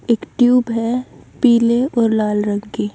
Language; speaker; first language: Hindi; native; Hindi